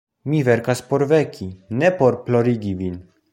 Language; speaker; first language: Esperanto; non-native, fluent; Polish